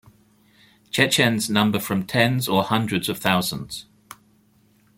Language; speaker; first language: English; native; English